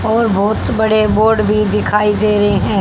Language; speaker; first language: Hindi; native; Hindi